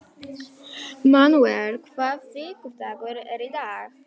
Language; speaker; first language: Icelandic; non-native, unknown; Polish